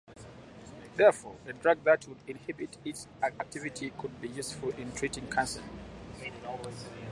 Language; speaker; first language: English; non-native, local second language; Malay